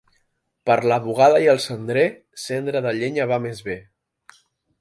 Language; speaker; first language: Catalan; native; Catalan